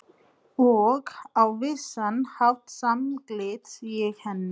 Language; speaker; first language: Icelandic; non-native, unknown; Nepali